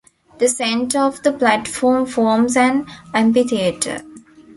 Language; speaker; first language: English; non-native, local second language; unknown